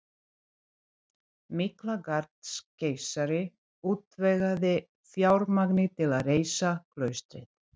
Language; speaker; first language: Icelandic; non-native, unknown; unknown